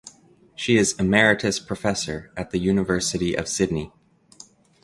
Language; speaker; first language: English; native; English